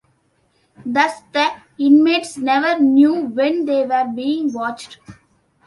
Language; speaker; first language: English; non-native, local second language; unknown